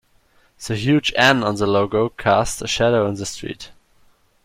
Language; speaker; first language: English; non-native, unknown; German